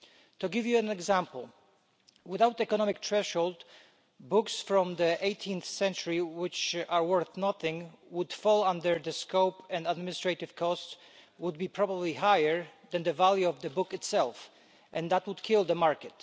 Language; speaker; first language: English; non-native, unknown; Polish